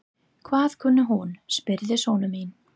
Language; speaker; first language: Icelandic; non-native, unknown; English